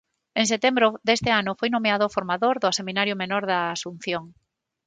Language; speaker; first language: Galician; non-native, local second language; Spanish